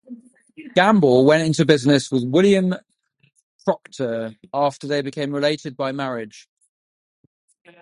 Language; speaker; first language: English; non-native, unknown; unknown